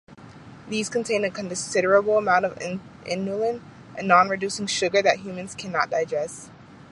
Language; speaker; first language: English; native; English